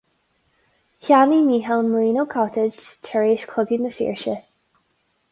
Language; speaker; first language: Irish; non-native, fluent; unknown